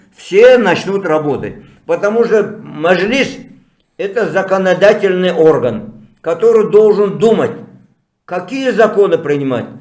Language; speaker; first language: Russian; non-native, local second language; Kazakh